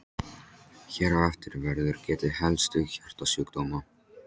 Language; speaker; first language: Icelandic; non-native, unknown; Polish